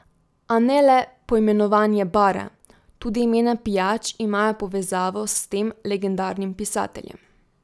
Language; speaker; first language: Slovenian; native; Slovenian